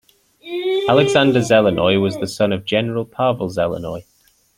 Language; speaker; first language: English; native; English